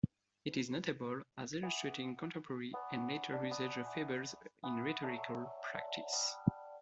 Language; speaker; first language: English; non-native, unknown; French